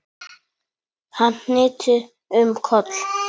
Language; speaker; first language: Icelandic; non-native, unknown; Polish